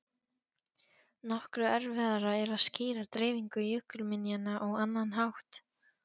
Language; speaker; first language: Icelandic; non-native, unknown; Polish